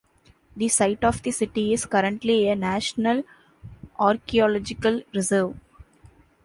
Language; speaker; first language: English; non-native, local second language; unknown